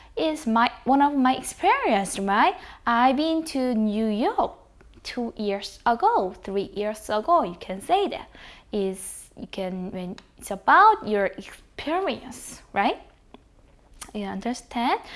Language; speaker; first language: English; non-native, fluent; Korean